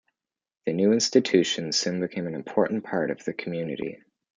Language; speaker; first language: English; native; English